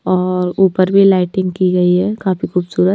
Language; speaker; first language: Hindi; non-native, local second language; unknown